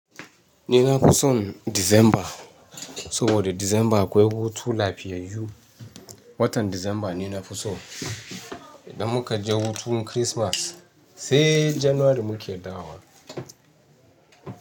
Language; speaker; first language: Hausa; non-native, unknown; Yoruba